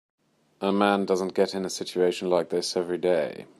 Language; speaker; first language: English; native; English